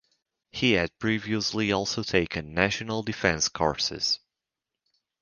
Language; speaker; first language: English; native; English